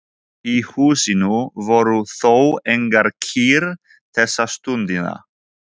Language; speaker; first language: Icelandic; non-native, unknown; Polish